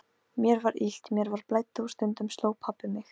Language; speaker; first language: Icelandic; non-native, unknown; Polish